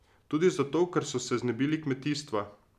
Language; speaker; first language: Slovenian; native; Slovenian